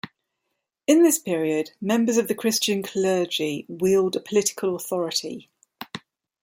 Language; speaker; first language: English; native; English